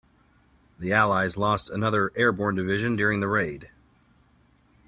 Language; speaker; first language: English; native; English